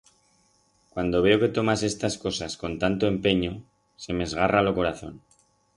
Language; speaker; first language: Aragonese; non-native, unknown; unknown